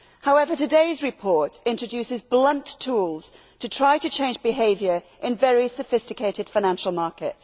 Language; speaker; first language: English; native; English